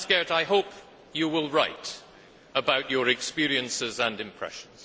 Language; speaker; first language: English; native; English